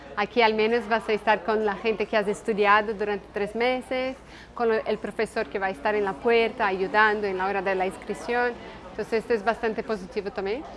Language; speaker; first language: Spanish; non-native, related language; Portuguese